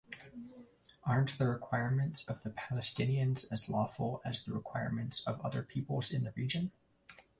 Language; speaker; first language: English; native; English